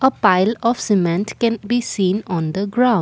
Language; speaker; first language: English; non-native, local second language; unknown